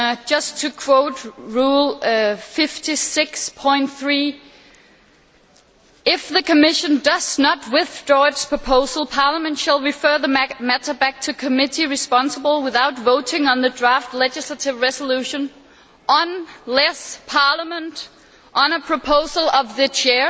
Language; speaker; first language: English; non-native, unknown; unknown